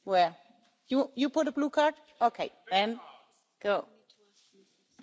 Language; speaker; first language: English; native; English